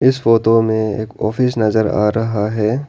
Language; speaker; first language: Hindi; non-native, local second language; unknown